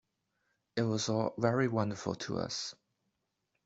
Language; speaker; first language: English; non-native, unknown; Chinese